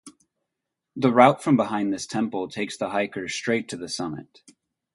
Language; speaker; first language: English; native; English